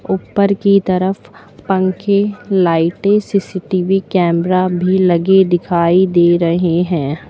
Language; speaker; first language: Hindi; native; Hindi